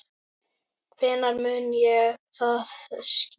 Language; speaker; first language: Icelandic; native; Icelandic